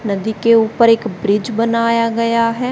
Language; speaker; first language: Hindi; native; Hindi